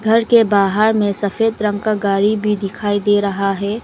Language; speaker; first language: Hindi; early bilingual, other home language; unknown